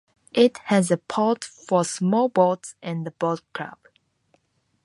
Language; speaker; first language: English; non-native, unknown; Japanese